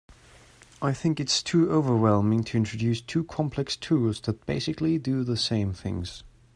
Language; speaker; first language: English; non-native, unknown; German